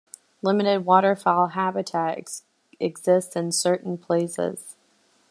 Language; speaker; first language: English; native; English